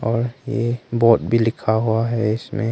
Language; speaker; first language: Hindi; non-native, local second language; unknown